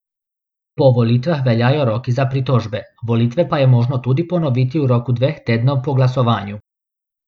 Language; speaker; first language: Slovenian; non-native, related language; Bosnian